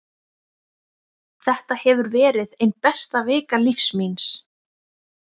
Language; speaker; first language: Icelandic; native; Icelandic